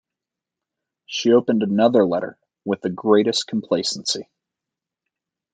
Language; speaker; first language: English; native; English